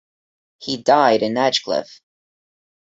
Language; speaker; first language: English; non-native, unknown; Portuguese